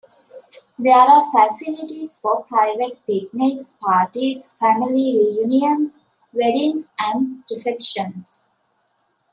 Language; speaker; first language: English; native; English